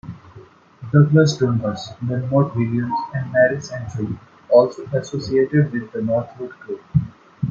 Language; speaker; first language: English; non-native, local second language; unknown